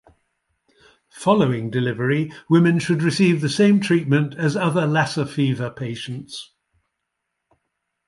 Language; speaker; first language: English; native; English